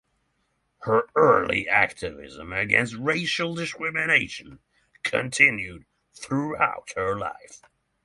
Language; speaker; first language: English; non-native, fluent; Norwegian